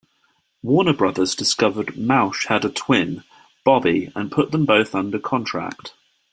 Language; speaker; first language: English; native; English